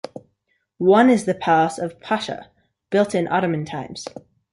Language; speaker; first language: English; native; English